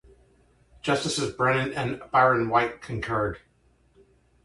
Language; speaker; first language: English; native; English